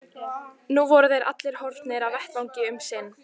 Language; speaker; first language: Icelandic; native; Icelandic